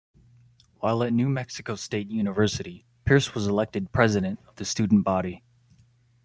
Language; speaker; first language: English; native; English